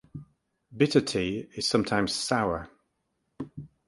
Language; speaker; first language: English; native; English